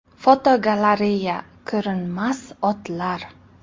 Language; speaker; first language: Uzbek; native; Uzbek